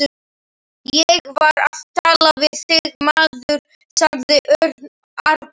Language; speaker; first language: Icelandic; non-native, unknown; Slovak